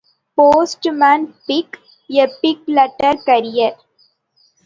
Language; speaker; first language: English; non-native, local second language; Tamil